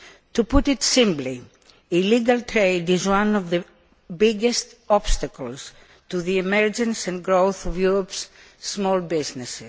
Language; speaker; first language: English; non-native, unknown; Greek